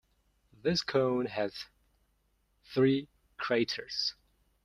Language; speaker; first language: English; non-native, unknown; Mongolian